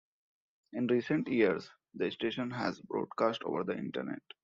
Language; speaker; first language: English; non-native, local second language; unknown